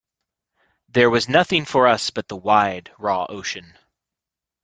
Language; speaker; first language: English; native; English